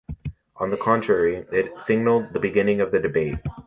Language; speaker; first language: English; native; English